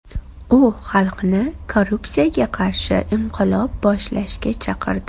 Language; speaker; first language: Uzbek; native; Uzbek